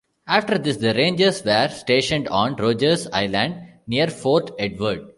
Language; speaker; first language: English; non-native, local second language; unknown